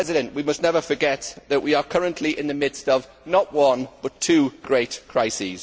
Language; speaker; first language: English; native; English